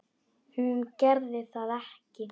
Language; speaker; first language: Icelandic; non-native, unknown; Polish